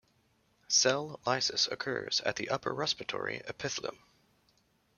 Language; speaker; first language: English; native; English